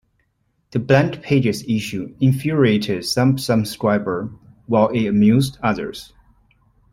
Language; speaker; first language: English; non-native, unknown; Chinese